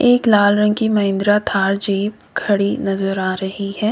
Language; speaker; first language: Hindi; native; Hindi